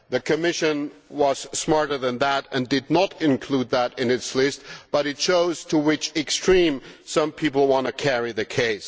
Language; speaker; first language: English; non-native, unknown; German